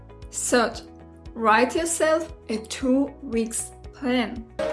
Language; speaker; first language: English; non-native, fluent; Russian